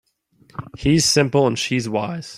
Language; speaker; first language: English; native; English